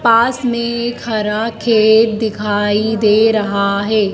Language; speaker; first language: Hindi; native; Hindi